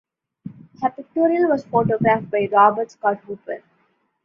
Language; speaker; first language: English; non-native, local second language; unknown